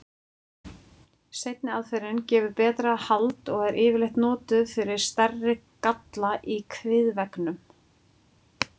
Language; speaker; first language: Icelandic; native; Icelandic